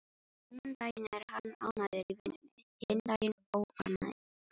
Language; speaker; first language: Icelandic; non-native, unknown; Filipino